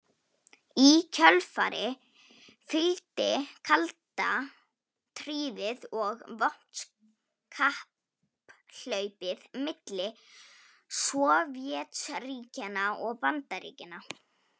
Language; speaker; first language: Icelandic; non-native, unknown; Polish